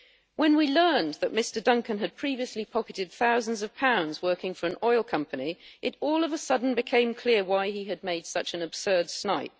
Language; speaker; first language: English; native; English